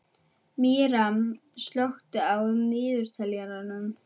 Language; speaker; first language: Icelandic; non-native, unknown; German